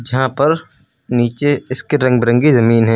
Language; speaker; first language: Hindi; native; Hindi